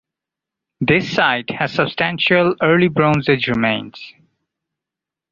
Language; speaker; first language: English; non-native, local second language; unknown